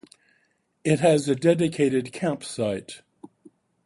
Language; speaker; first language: English; native; English